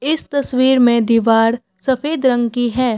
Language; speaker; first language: Hindi; non-native, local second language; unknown